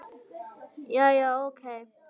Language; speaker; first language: Icelandic; native; Icelandic